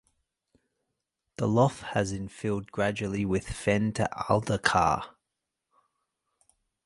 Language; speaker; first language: English; native; English